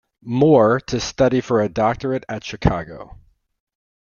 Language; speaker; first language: English; native; English